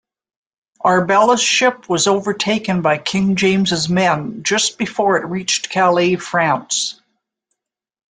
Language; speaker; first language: English; native; English